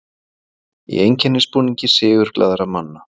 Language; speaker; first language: Icelandic; native; Icelandic